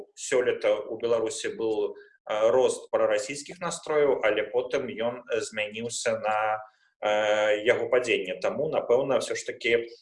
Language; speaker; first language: Belarusian; non-native, local second language; Russian